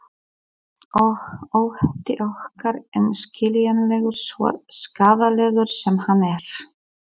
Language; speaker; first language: Icelandic; non-native, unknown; Polish